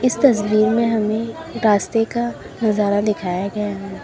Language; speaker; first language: Hindi; native; Hindi